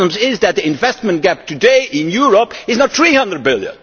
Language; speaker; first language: English; non-native, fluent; Dutch